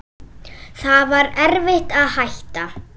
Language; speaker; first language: Icelandic; native; Icelandic